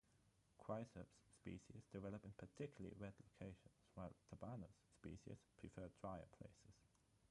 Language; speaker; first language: English; non-native, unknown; German